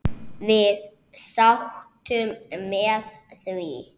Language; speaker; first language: Icelandic; native; Icelandic